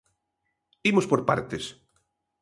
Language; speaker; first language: Galician; native; Galician